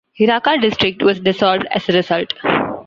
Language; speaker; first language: English; non-native, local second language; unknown